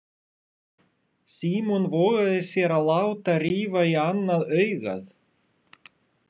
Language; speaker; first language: Icelandic; non-native, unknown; Russian